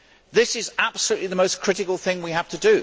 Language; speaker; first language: English; native; English